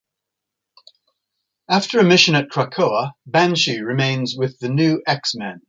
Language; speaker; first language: English; non-native, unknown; Spanish